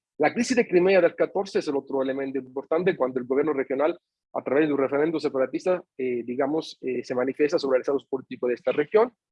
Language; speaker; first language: Spanish; non-native, fluent; Italian